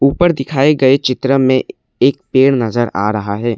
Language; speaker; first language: Hindi; non-native, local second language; Assamese